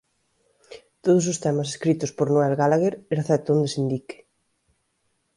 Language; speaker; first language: Galician; native; Galician